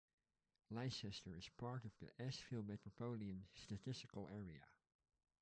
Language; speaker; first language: English; non-native, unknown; Dutch